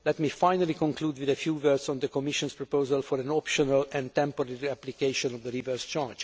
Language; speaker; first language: English; non-native, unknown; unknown